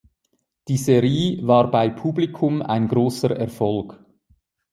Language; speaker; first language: German; native; German